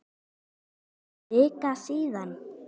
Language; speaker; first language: Icelandic; native; Icelandic